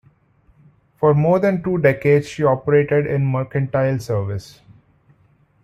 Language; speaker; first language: English; non-native, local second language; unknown